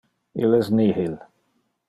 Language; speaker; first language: Interlingua; non-native, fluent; Dutch